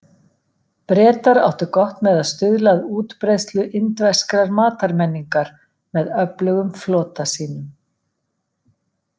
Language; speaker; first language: Icelandic; native; Icelandic